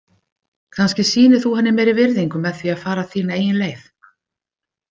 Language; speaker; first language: Icelandic; native; Icelandic